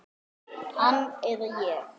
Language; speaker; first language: Icelandic; native; Icelandic